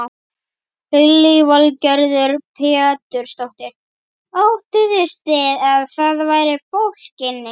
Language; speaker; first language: Icelandic; native; Icelandic